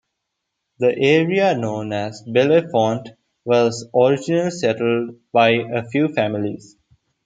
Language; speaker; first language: English; non-native, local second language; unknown